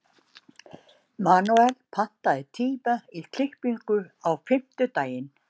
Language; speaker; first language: Icelandic; native; Icelandic